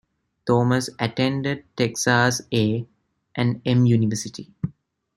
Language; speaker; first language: English; non-native, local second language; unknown